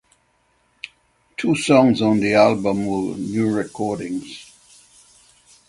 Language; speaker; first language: English; native; English